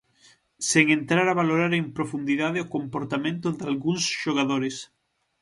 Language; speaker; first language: Galician; native; Galician